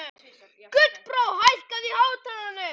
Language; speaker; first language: Icelandic; native; Icelandic